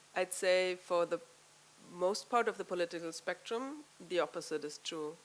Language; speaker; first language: English; non-native, fluent; German